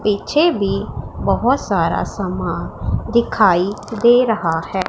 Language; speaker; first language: Hindi; non-native, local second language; Punjabi